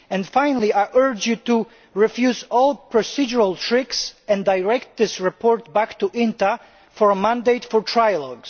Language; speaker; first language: English; non-native, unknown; Polish